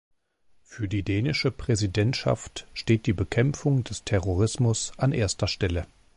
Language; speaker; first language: German; native; German